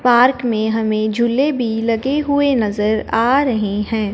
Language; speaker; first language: Hindi; non-native, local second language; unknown